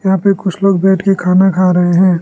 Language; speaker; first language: Hindi; non-native, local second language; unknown